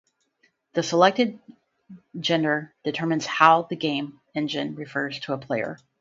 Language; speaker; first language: English; native; English